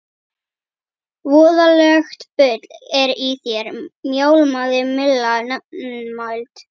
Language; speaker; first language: Icelandic; native; Icelandic